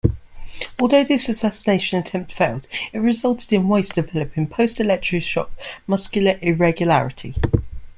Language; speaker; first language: English; native; English